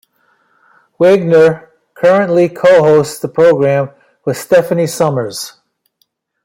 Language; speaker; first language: English; native; English